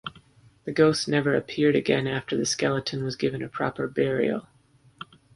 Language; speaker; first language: English; native; English